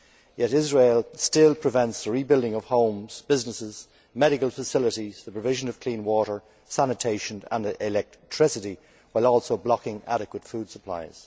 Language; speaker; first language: English; native; English